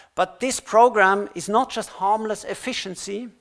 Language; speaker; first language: English; non-native, fluent; German